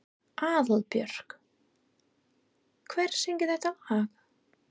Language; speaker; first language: Icelandic; non-native, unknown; English